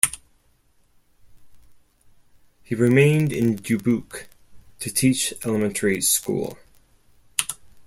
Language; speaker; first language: English; non-native, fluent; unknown